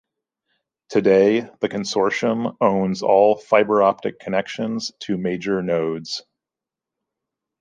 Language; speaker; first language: English; native; English